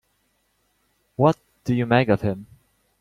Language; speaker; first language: English; native; English